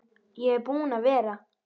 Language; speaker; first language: Icelandic; native; Icelandic